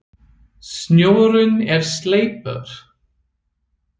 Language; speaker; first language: Icelandic; non-native, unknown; English